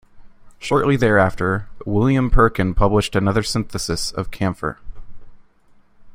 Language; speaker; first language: English; native; English